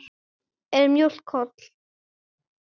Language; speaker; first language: Icelandic; native; Icelandic